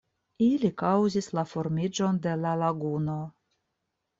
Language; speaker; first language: Esperanto; non-native, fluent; Russian